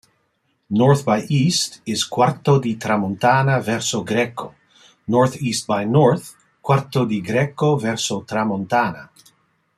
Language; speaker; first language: English; non-native, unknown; Dutch